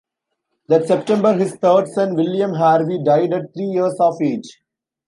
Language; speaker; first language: English; non-native, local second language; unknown